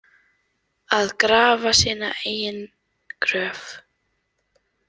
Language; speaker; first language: Icelandic; native; Icelandic